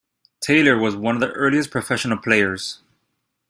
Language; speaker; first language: English; native; English